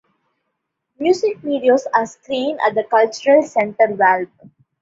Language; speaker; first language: English; non-native, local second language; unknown